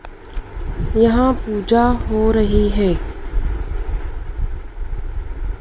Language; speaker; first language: Hindi; native; Hindi